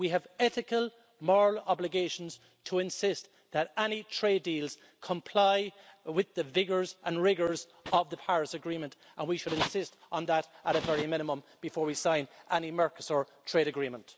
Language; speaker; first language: English; native; English